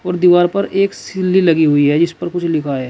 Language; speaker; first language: Hindi; native; Hindi